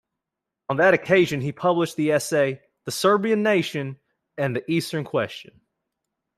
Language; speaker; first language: English; native; English